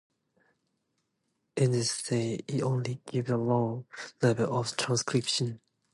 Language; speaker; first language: English; non-native, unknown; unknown